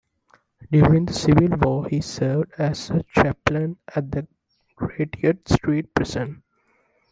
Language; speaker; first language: English; non-native, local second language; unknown